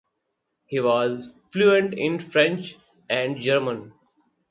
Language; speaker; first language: English; non-native, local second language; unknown